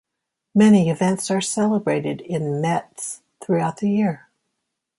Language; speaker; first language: English; native; English